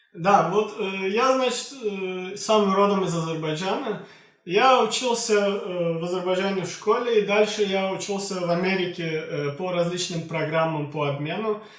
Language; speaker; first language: Russian; non-native, local second language; Azerbaijani